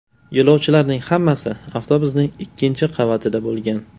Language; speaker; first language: Uzbek; native; Uzbek